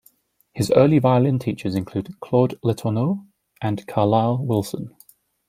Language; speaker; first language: English; native; English